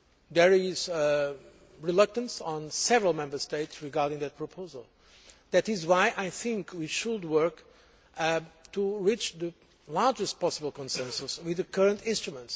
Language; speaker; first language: English; non-native, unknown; Portuguese